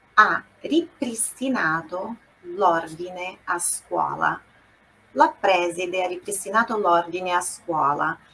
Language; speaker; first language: Italian; non-native, fluent; Portuguese